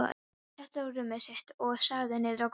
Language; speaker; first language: Icelandic; non-native, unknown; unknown